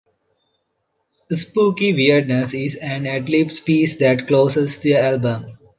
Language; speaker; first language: English; non-native, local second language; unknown